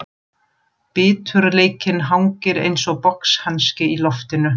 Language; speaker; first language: Icelandic; non-native, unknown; German